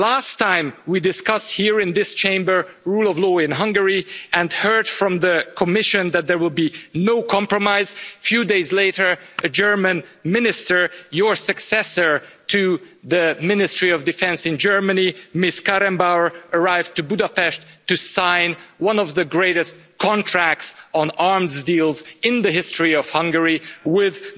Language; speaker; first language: English; non-native, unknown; Hungarian